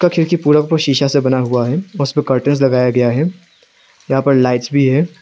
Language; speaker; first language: Hindi; non-native, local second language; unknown